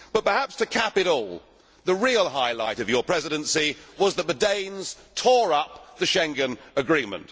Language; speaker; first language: English; native; English